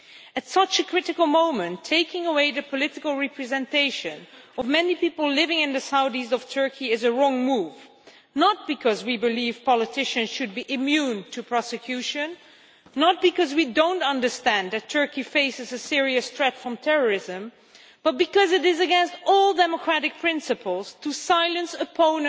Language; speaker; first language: English; non-native, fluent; Dutch